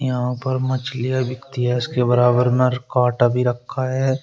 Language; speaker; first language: Hindi; native; Hindi